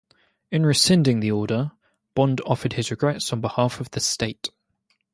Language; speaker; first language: English; native; English